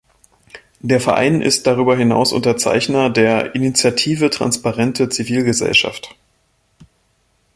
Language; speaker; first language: German; native; German